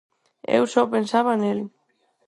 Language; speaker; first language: Galician; non-native, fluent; Spanish